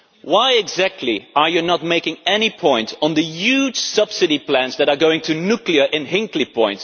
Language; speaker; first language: English; non-native, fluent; Dutch